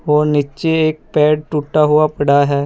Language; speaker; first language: Hindi; native; Hindi